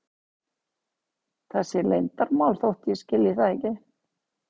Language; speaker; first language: Icelandic; native; Icelandic